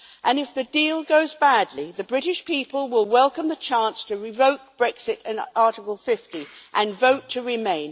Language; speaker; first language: English; native; English